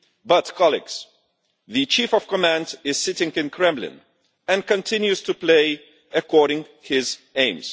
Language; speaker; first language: English; non-native, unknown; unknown